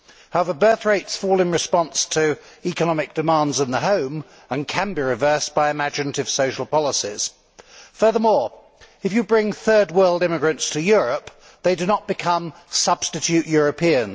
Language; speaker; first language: English; native; English